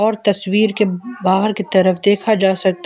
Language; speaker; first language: Hindi; native; Hindi